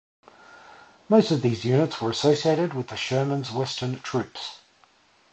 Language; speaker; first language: English; native; English